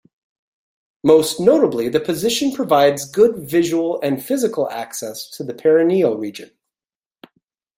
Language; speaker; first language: English; native; English